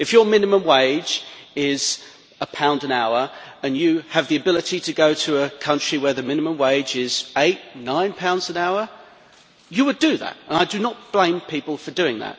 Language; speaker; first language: English; native; English